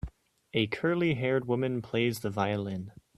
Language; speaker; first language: English; native; English